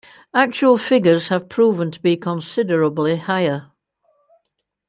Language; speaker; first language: English; native; English